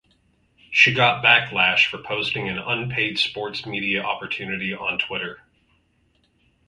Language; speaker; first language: English; native; English